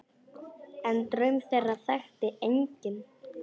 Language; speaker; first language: Icelandic; non-native, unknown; Polish